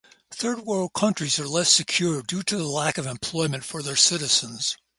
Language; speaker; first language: English; native; English